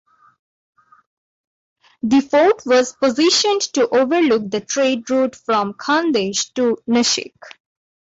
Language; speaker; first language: English; non-native, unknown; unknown